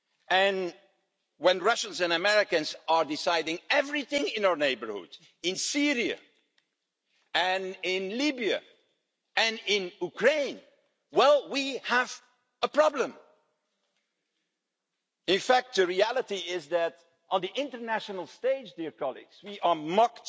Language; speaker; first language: English; non-native, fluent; Dutch